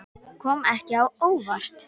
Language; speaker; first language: Icelandic; native; Icelandic